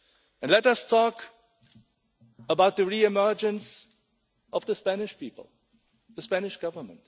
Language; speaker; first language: English; non-native, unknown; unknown